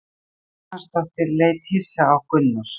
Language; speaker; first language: Icelandic; native; Icelandic